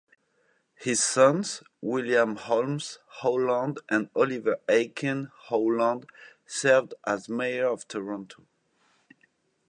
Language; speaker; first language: English; non-native, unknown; French